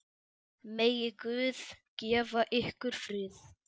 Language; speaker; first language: Icelandic; native; Icelandic